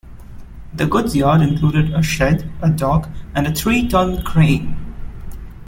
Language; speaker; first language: English; non-native, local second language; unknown